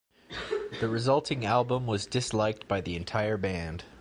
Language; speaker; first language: English; native; English